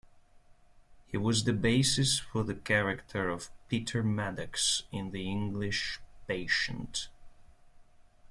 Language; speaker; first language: English; non-native, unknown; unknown